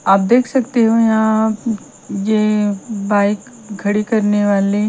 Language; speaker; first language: Hindi; non-native, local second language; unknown